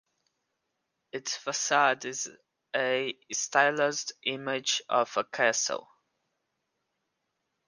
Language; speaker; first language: English; non-native, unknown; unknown